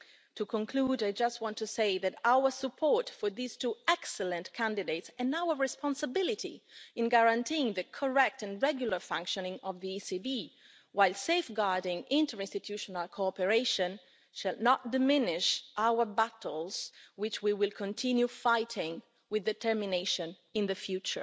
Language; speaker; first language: English; non-native, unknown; Italian